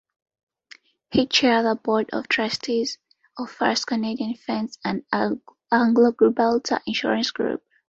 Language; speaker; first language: English; non-native, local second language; Ganda